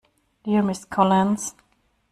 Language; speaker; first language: English; non-native, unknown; German